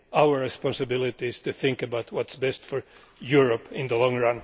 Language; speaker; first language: English; non-native, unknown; Finnish